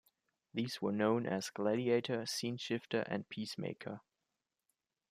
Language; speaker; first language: English; non-native, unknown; German